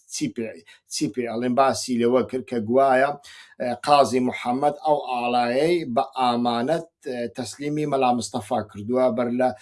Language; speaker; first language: Central Kurdish; non-native, local second language; Kurdish